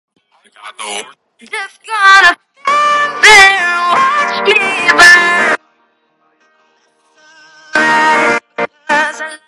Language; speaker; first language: English; native; English